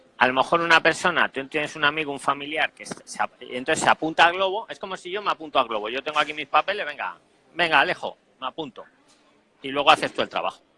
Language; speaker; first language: Spanish; native; Spanish